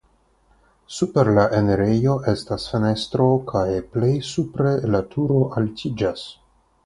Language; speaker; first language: Esperanto; non-native, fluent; Russian